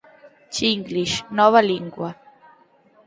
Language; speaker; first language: Galician; native; Galician